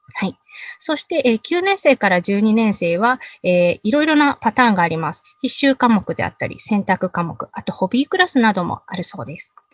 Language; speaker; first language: Japanese; native; Japanese